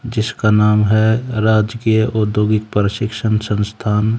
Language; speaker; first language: Hindi; native; Hindi